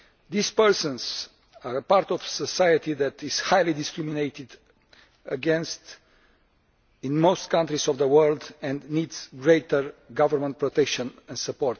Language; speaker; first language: English; non-native, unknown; Romanian